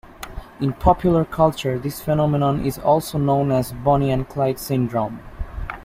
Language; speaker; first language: English; native; English